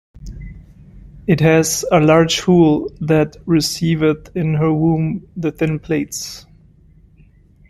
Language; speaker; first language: English; non-native, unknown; German